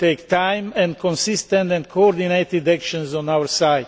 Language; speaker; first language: English; non-native, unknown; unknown